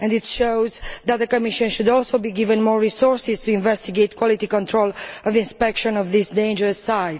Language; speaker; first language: English; non-native, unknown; Romanian